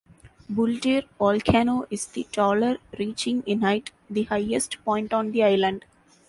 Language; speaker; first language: English; non-native, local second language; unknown